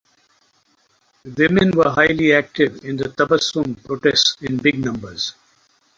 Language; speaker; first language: English; non-native, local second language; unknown